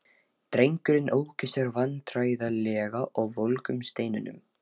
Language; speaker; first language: Icelandic; non-native, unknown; Lithuanian